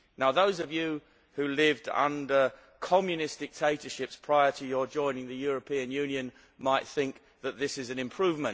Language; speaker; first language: English; native; English